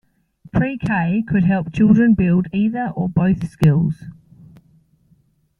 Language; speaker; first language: English; native; English